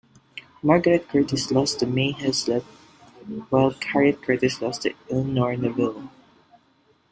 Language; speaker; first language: English; non-native, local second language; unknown